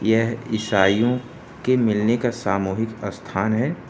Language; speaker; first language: Hindi; native; Hindi